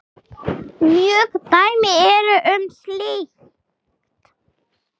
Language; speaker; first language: Icelandic; non-native, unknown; English